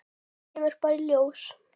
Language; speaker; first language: Icelandic; native; Icelandic